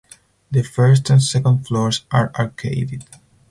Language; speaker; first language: English; non-native, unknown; Spanish